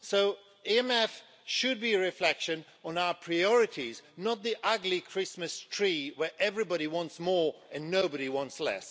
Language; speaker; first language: English; non-native, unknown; Swedish